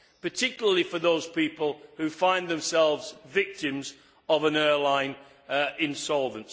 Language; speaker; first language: English; native; English